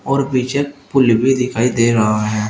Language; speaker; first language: Hindi; native; Hindi